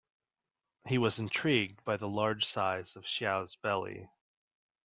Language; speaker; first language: English; native; English